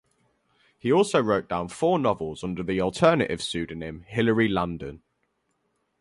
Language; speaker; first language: English; native; English